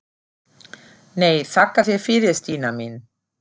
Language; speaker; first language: Icelandic; non-native, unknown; German